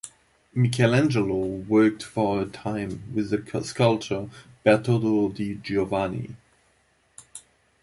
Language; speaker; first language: English; non-native, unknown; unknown